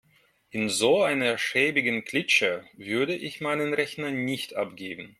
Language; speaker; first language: German; non-native, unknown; Russian